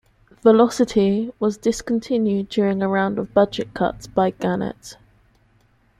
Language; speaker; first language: English; native; English